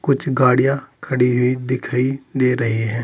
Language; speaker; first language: Hindi; native; Hindi